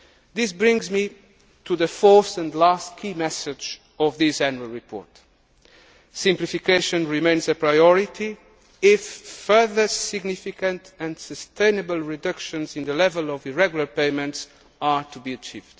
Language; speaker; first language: English; non-native, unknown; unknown